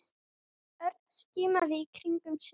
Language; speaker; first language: Icelandic; native; Icelandic